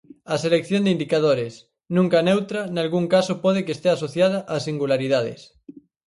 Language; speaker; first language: Galician; native; Galician